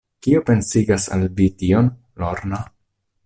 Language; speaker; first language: Esperanto; non-native, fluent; Italian